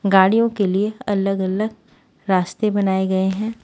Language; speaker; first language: Hindi; native; Hindi